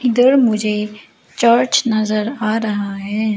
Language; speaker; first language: Hindi; non-native, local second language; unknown